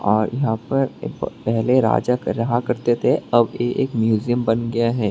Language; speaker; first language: Hindi; non-native, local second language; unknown